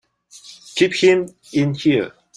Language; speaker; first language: English; non-native, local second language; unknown